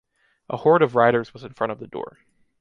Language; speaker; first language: English; native; English